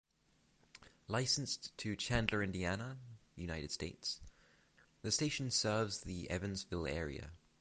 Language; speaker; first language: English; native; English